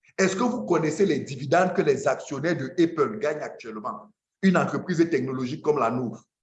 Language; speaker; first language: French; non-native, local second language; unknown